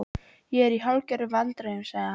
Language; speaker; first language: Icelandic; non-native, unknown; Polish